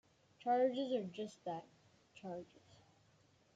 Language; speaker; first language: English; native; English